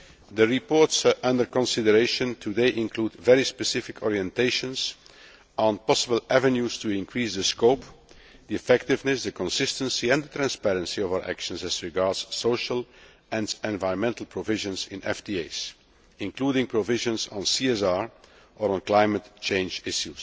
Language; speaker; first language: English; non-native, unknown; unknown